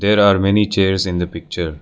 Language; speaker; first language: English; non-native, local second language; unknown